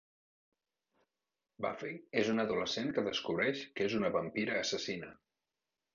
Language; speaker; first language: Catalan; native; Catalan